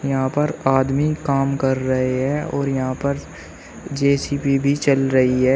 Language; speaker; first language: Hindi; native; Hindi